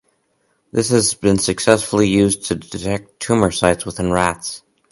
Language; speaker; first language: English; native; English